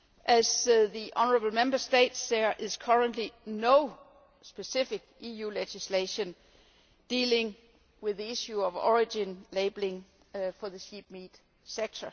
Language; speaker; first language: English; non-native, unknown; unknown